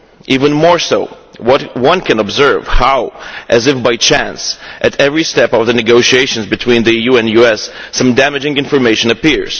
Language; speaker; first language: English; non-native, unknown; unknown